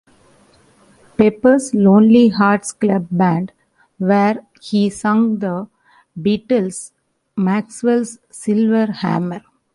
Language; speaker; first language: English; non-native, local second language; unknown